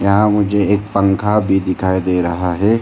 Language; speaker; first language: Hindi; non-native, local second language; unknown